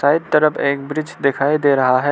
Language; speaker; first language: Hindi; non-native, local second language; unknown